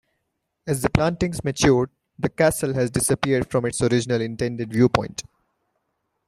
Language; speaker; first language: English; non-native, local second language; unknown